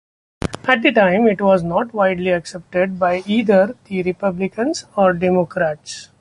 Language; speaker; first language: English; non-native, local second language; Marathi